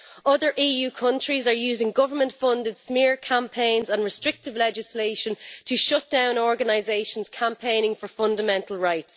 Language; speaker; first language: English; native; English